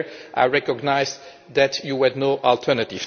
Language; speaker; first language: English; non-native, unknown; French